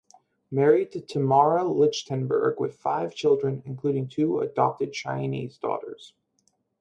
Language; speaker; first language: English; native; English